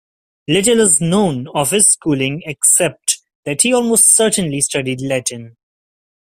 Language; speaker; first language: English; non-native, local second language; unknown